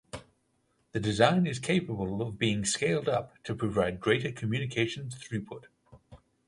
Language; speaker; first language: English; native; English